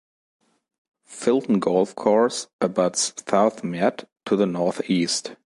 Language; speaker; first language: English; non-native, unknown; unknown